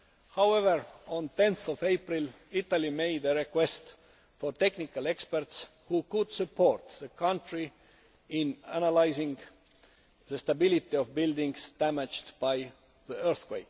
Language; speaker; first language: English; non-native, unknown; Estonian